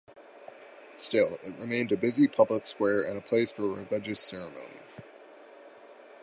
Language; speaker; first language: English; native; English